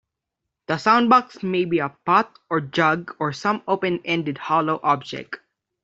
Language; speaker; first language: English; non-native, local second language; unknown